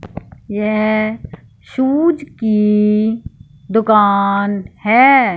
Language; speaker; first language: Hindi; non-native, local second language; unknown